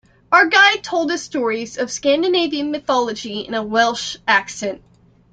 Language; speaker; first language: English; native; English